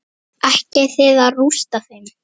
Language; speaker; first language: Icelandic; native; Icelandic